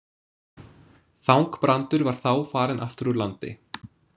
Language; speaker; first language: Icelandic; non-native, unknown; English